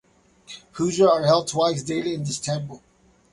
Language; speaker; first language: English; native; English